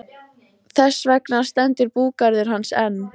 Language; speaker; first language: Icelandic; native; Icelandic